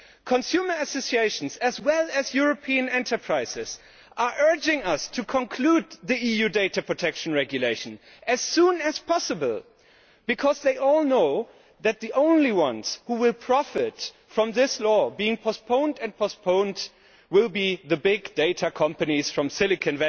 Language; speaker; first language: English; non-native, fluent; German